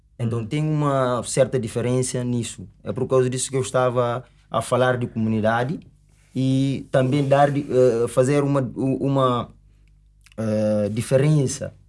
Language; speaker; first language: Portuguese; non-native, local second language; Upper Guinea Crioulo